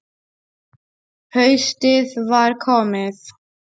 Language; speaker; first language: Icelandic; non-native, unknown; Polish